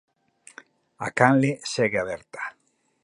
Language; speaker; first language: Galician; native; Galician